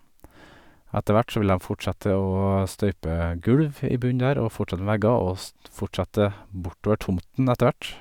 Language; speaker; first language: Norwegian; native; Norwegian